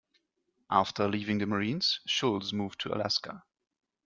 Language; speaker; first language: English; non-native, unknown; German